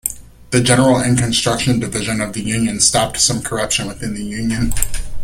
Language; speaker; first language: English; native; English